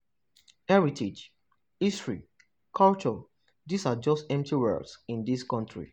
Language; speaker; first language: English; non-native, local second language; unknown